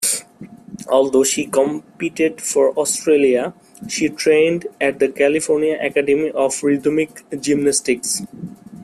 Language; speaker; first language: English; non-native, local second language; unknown